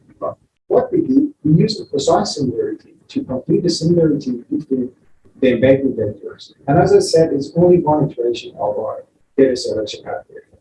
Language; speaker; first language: English; non-native, fluent; Persian